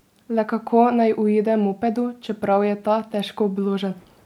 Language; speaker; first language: Slovenian; native; Slovenian